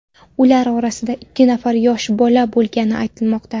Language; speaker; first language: Uzbek; non-native, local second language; Kara-Kalpak